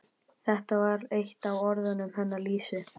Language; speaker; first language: Icelandic; native; Icelandic